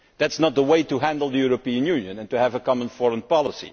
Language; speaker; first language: English; non-native, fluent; Dutch